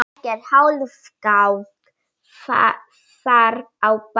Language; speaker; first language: Icelandic; non-native, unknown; Polish